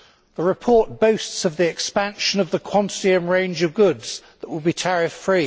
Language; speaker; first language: English; native; English